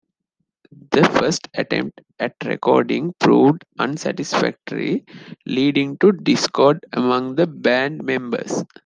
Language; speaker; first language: English; non-native, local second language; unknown